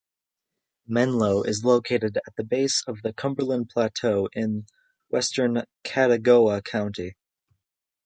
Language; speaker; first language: English; native; English